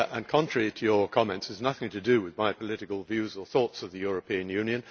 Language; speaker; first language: English; native; English